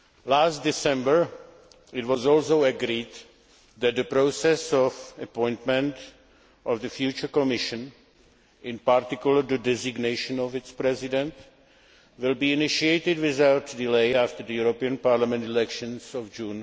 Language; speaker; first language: English; non-native, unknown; Czech